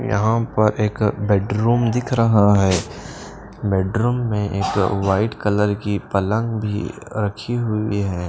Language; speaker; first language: Hindi; non-native, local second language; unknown